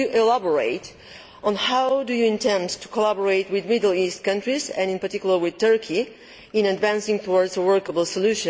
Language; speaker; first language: English; non-native, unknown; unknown